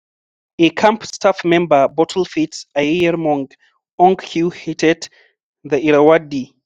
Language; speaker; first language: English; non-native, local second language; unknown